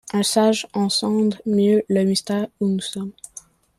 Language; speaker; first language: French; native; French